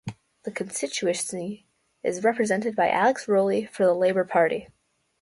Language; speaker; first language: English; native; English